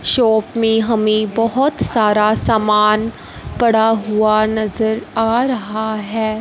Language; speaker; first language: Hindi; non-native, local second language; Punjabi